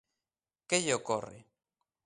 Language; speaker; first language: Galician; native; Galician